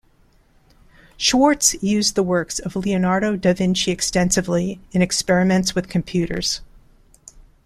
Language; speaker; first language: English; non-native, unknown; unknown